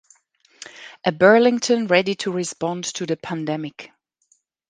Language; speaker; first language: English; non-native, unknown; German